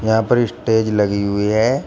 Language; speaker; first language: Hindi; native; Hindi